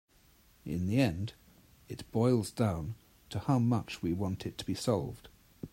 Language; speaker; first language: English; native; English